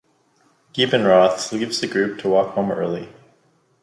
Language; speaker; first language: English; native; English